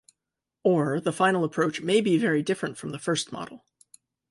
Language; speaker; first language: English; native; English